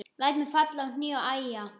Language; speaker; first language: Icelandic; native; Icelandic